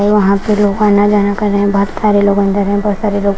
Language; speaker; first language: Hindi; non-native, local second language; Punjabi